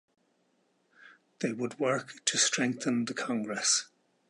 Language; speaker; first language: English; native; English